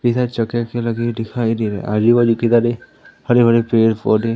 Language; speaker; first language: Hindi; native; Hindi